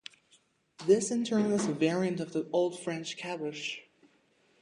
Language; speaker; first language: English; native; English